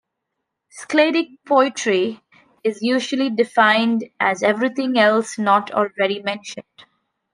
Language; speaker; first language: English; non-native, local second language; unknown